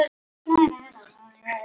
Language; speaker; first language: Icelandic; non-native, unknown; Polish